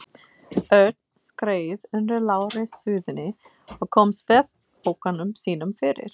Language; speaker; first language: Icelandic; non-native, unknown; English